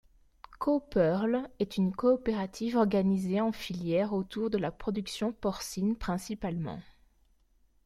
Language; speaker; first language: French; native; French